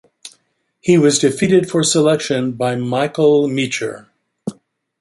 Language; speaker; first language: English; native; English